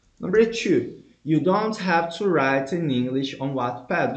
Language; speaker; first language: English; non-native, fluent; Portuguese